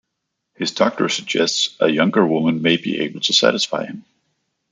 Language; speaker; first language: English; non-native, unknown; Danish